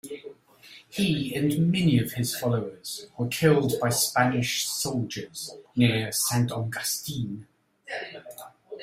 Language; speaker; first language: English; native; English